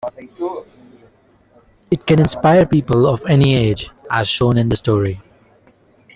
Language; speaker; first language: English; non-native, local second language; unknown